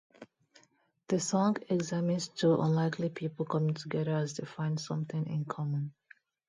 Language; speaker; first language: English; non-native, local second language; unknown